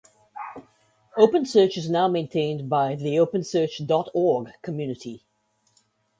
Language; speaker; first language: English; native; English